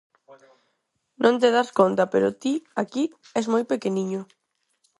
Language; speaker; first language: Galician; non-native, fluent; Spanish